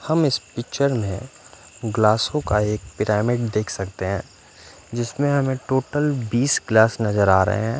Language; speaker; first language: Hindi; non-native, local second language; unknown